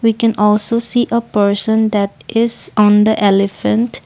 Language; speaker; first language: English; non-native, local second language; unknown